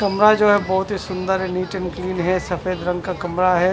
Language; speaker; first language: Hindi; non-native, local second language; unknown